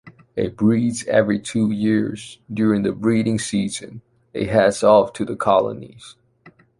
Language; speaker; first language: English; non-native, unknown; Chinese